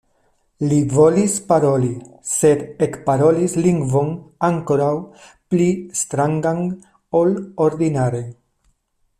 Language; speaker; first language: Esperanto; non-native, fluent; Spanish